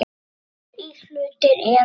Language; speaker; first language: Icelandic; native; Icelandic